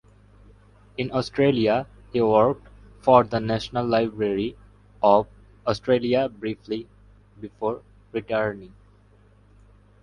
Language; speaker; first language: English; non-native, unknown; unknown